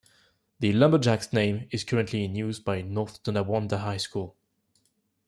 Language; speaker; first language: English; non-native, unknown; French